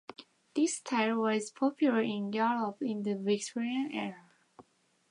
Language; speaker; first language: English; non-native, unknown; Japanese